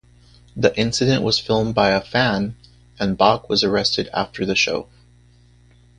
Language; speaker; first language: English; native; English